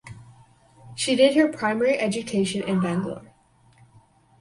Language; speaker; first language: English; native; English